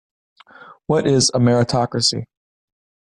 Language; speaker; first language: English; native; English